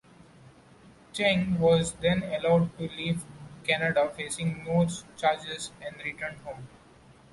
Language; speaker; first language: English; non-native, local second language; Marathi